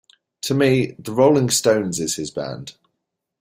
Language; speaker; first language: English; native; English